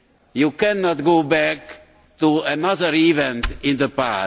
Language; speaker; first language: English; non-native, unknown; Hungarian